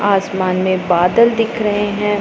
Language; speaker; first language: Hindi; non-native, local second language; Punjabi